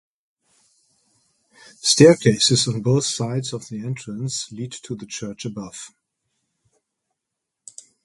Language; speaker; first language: English; non-native, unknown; German